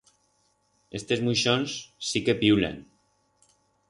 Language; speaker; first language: Aragonese; non-native, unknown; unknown